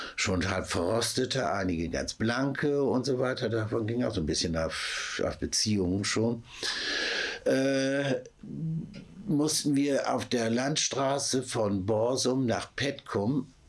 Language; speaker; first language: German; native; German